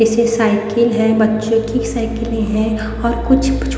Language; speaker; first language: Hindi; native; Hindi